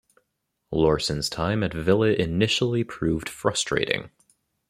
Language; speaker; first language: English; native; English